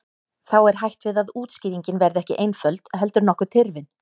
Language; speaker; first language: Icelandic; native; Icelandic